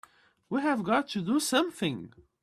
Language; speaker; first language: English; native; English